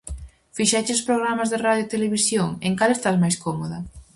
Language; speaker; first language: Galician; native; Galician